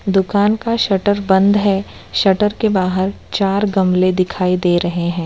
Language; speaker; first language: Hindi; non-native, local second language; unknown